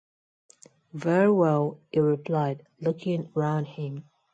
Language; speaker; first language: English; non-native, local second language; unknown